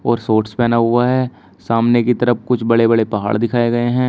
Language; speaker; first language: Hindi; native; Hindi